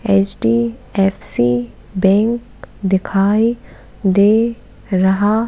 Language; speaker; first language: Hindi; native; Hindi